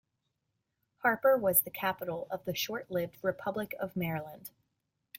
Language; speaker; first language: English; native; English